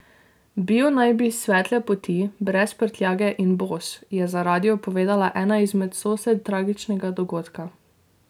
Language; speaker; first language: Slovenian; native; Slovenian